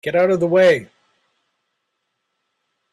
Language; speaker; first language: English; native; English